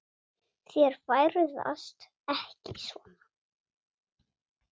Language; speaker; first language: Icelandic; non-native, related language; Swedish